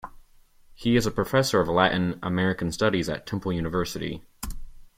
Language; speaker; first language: English; native; English